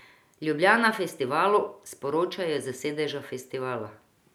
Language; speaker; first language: Slovenian; non-native, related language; Croatian